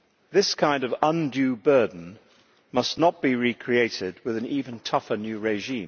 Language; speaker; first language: English; native; English